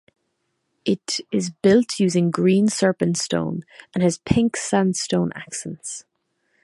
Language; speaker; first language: English; native; English